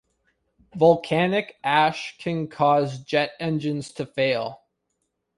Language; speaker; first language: English; native; English